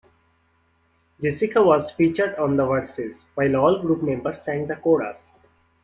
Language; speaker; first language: English; non-native, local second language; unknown